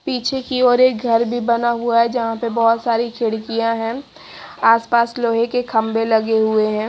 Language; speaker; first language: Hindi; native; Hindi